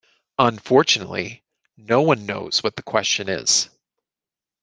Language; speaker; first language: English; native; English